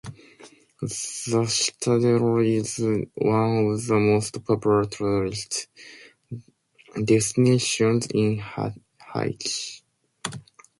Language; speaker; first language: English; non-native, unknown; Japanese